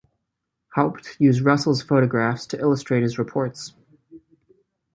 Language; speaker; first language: English; native; English